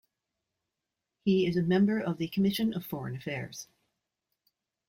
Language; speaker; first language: English; native; English